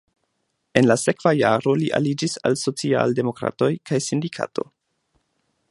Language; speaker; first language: Esperanto; non-native, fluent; German